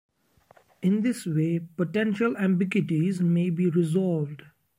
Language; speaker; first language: English; non-native, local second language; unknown